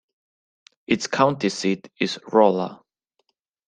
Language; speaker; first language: English; non-native, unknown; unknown